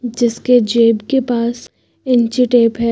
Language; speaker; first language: Hindi; native; Hindi